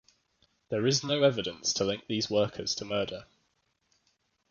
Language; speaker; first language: English; native; English